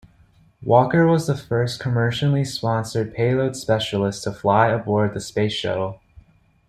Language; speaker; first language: English; native; English